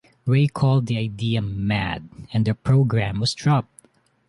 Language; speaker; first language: English; non-native, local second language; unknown